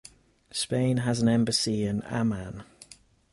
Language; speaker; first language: English; native; English